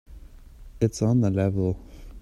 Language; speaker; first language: English; non-native, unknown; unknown